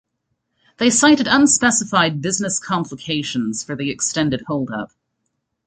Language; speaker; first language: English; native; English